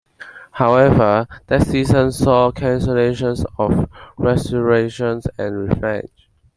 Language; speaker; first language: English; non-native, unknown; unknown